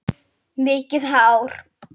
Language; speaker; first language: Icelandic; native; Icelandic